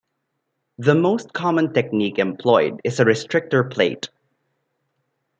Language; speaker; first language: English; non-native, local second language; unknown